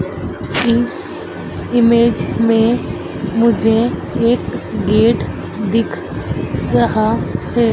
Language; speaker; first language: Hindi; native; Hindi